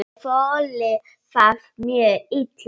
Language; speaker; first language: Icelandic; non-native, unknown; Polish